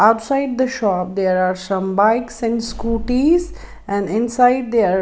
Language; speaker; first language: English; non-native, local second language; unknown